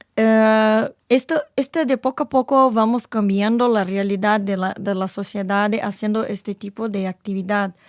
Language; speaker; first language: Spanish; non-native, related language; Portuguese